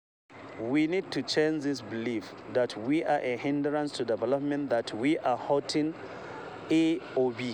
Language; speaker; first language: English; non-native, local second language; Hausa